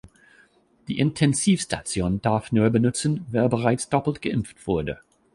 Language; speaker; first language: German; non-native, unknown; English